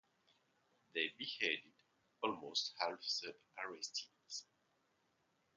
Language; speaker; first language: English; non-native, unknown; French